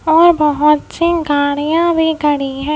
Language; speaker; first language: Hindi; native; Hindi